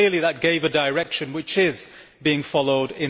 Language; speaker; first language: English; native; English